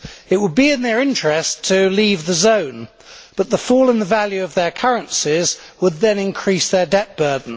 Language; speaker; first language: English; native; English